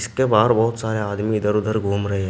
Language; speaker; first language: Hindi; native; Hindi